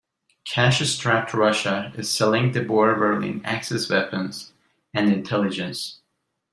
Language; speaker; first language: English; non-native, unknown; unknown